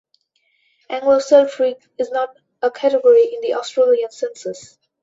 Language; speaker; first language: English; non-native, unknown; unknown